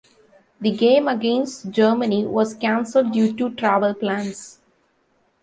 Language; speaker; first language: English; non-native, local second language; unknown